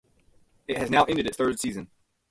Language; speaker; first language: English; native; English